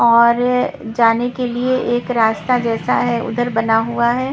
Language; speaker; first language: Hindi; non-native, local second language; Punjabi